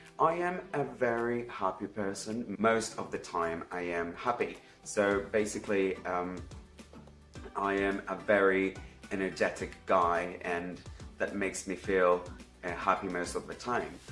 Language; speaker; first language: English; non-native, fluent; Spanish